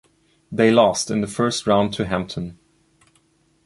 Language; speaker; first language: English; non-native, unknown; German